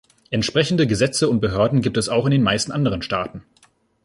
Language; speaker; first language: German; native; German